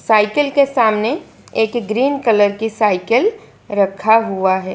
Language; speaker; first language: Hindi; non-native, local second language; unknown